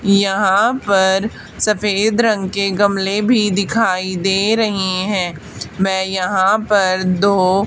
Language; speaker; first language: Hindi; native; Hindi